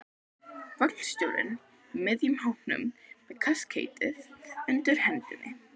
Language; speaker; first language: Icelandic; native; Icelandic